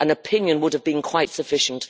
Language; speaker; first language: English; native; English